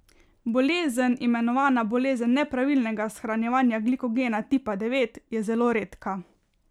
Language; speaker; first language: Slovenian; native; Slovenian